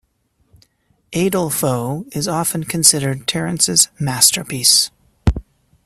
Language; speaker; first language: English; native; English